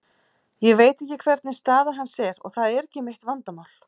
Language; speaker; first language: Icelandic; native; Icelandic